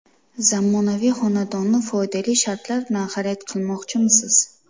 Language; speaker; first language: Uzbek; native; Uzbek